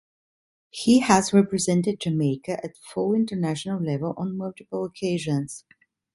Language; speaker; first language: English; non-native, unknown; Italian